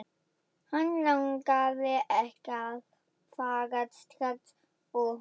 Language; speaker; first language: Icelandic; non-native, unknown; German